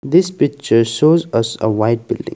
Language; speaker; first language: English; non-native, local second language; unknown